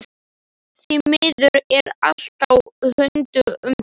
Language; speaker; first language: Icelandic; non-native, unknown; Slovak